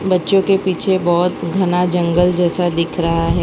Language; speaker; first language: Hindi; non-native, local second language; Gujarati